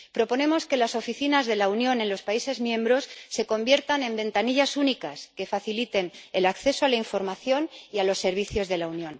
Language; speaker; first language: Spanish; native; Spanish